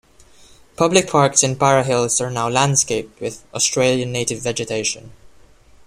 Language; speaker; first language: English; non-native, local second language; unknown